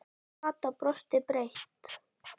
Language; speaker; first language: Icelandic; native; Icelandic